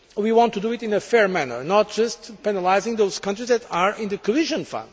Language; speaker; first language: English; non-native, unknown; Portuguese